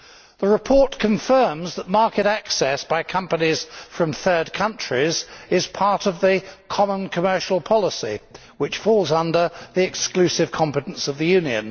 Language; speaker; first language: English; native; English